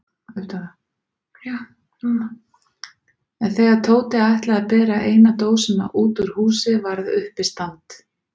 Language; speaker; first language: Icelandic; native; Icelandic